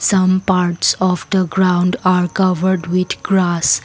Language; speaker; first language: English; non-native, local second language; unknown